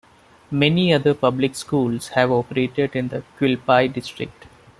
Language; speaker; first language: English; non-native, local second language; Malayalam